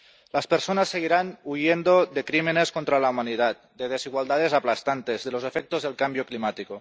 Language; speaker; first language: Spanish; non-native, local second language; Catalan